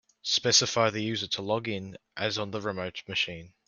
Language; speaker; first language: English; native; English